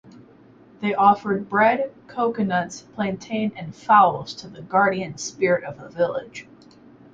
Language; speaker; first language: English; native; English